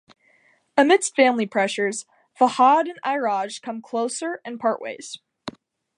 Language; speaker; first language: English; native; English